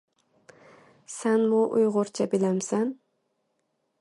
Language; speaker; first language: English; non-native, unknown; Uyghur